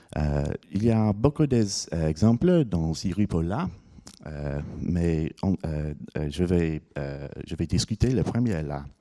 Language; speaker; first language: French; non-native, fluent; English